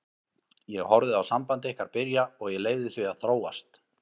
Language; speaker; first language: Icelandic; native; Icelandic